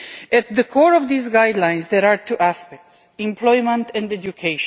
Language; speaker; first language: English; non-native, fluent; Romanian